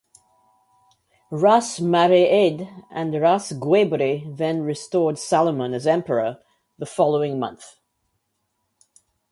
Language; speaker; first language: English; native; English